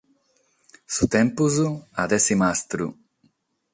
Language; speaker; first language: Sardinian; non-native, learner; Catalan